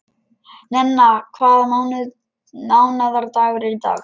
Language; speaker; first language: Icelandic; non-native, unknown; Lithuanian